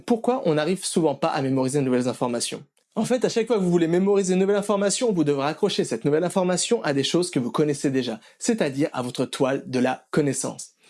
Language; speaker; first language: French; native; French